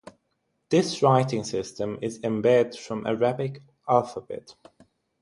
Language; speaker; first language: English; non-native, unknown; German